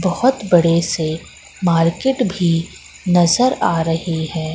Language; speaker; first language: Hindi; native; Hindi